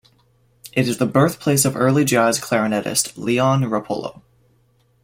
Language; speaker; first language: English; native; English